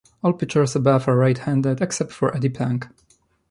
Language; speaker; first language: English; non-native, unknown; Polish